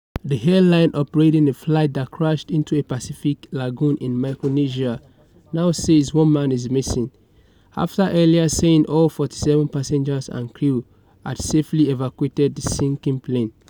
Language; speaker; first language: English; non-native, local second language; Yoruba